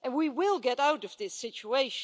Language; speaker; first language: English; non-native, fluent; Dutch